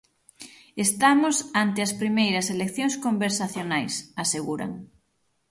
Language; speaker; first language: Galician; native; Galician